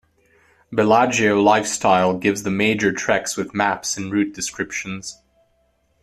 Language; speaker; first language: English; native; English